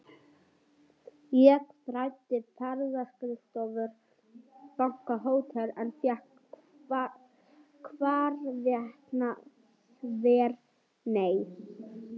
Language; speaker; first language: Icelandic; non-native, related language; Swedish